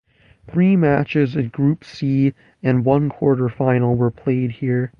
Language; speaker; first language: English; native; English